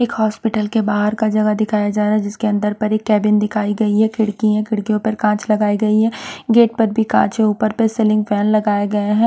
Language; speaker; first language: Hindi; non-native, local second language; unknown